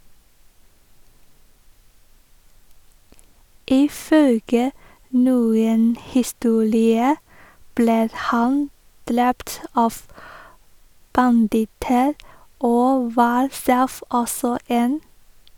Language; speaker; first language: Norwegian; non-native, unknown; Chinese